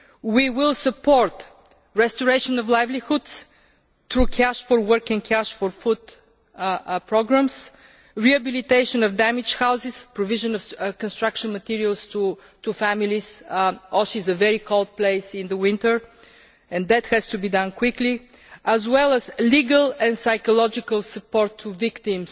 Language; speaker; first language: English; non-native, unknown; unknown